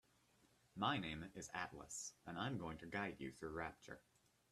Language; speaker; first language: English; native; English